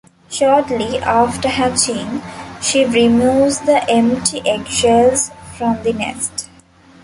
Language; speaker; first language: English; non-native, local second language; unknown